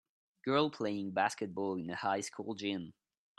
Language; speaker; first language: English; non-native, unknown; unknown